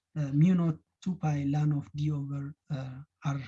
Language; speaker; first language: English; non-native, local second language; Amharic